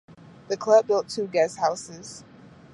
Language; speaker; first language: English; native; English